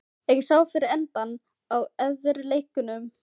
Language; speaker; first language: Icelandic; non-native, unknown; Filipino